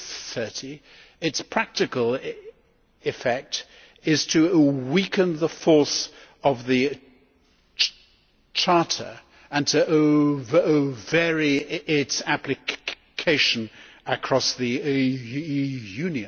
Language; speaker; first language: English; native; English